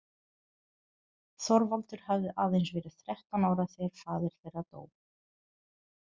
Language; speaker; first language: Icelandic; non-native, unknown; Portuguese